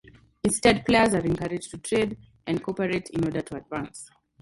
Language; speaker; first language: English; non-native, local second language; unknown